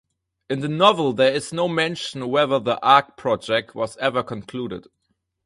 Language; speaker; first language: English; non-native, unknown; German